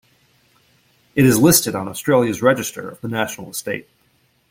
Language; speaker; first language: English; native; English